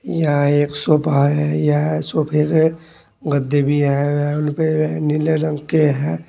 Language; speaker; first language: Hindi; native; Hindi